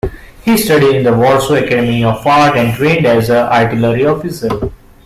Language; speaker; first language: English; non-native, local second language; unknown